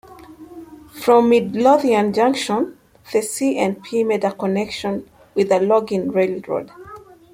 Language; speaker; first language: English; native; English